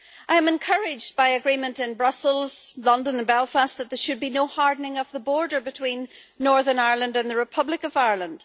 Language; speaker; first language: English; native; English